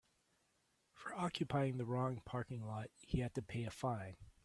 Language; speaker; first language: English; native; English